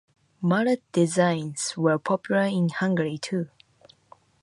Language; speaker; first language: English; non-native, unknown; Japanese